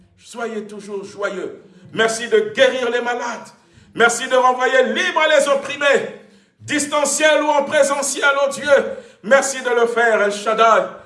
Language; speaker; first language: French; non-native, local second language; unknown